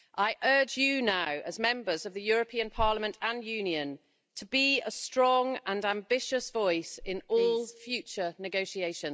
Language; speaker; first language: English; native; English